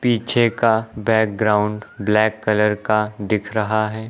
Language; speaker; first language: Hindi; native; Hindi